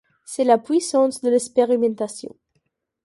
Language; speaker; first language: French; non-native, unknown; Catalan